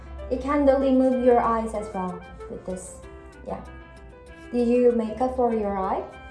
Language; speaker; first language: English; non-native, learner; Korean